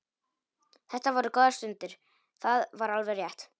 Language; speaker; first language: Icelandic; non-native, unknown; Polish